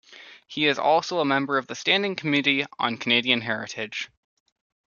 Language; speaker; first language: English; native; English